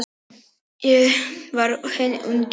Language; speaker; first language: Icelandic; non-native, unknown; Polish